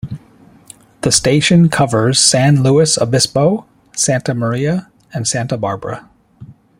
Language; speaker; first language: English; native; English